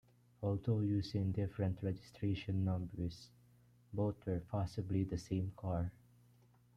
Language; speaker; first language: English; non-native, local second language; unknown